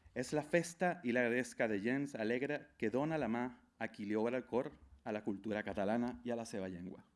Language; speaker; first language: Catalan; non-native, fluent; Spanish